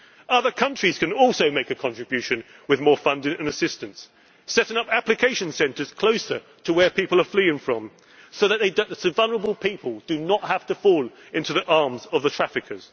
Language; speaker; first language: English; native; English